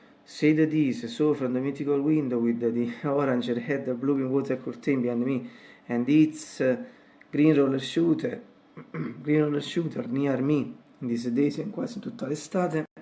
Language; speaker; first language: English; non-native, fluent; Italian